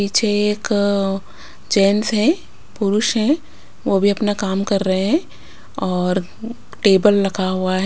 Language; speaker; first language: Hindi; non-native, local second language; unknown